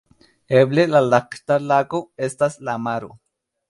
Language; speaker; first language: Esperanto; non-native, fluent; Spanish